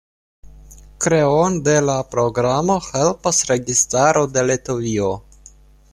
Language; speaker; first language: Esperanto; non-native, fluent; Russian